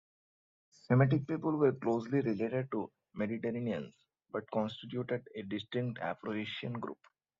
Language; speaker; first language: English; non-native, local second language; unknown